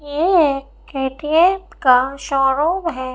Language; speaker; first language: Hindi; native; Hindi